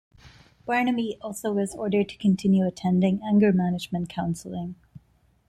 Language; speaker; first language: English; non-native, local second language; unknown